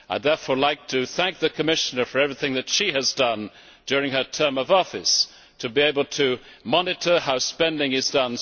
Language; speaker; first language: English; native; English